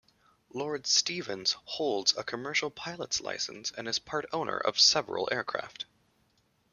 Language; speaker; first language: English; native; English